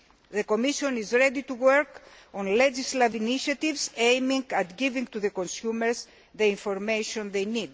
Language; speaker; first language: English; non-native, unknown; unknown